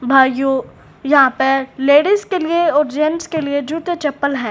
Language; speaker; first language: Hindi; native; Hindi